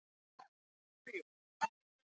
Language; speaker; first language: Icelandic; non-native, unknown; English